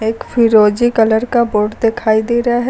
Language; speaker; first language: Hindi; native; Hindi